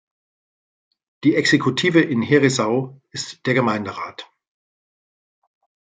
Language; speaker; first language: German; native; German